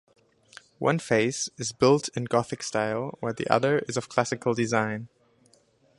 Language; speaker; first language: English; non-native, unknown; German